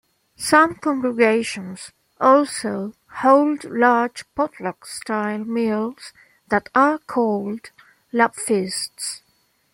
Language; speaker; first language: English; non-native, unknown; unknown